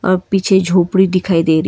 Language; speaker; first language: Hindi; non-native, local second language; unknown